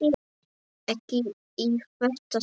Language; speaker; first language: Icelandic; non-native, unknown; Polish